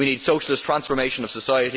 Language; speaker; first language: English; native; English